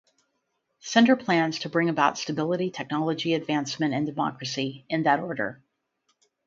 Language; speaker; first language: English; native; English